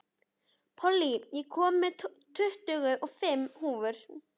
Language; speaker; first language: Icelandic; native; Icelandic